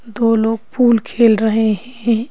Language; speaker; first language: Hindi; native; Hindi